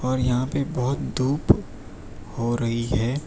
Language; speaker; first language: Hindi; non-native, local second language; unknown